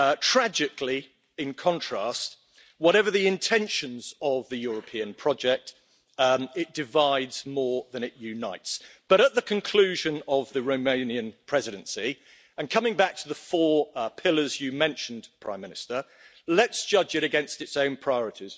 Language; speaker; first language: English; native; English